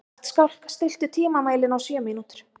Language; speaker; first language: Icelandic; native; Icelandic